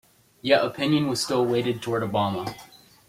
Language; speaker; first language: English; native; English